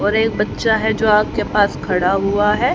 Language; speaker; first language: Hindi; native; Hindi